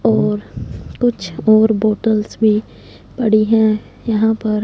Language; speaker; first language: Hindi; non-native, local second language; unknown